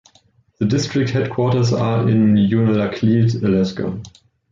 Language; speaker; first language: English; non-native, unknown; German